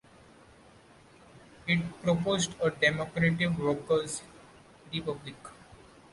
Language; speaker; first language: English; non-native, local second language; Marathi